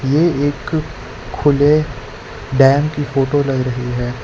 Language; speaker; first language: Hindi; non-native, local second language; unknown